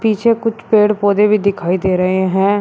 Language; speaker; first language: Hindi; native; Hindi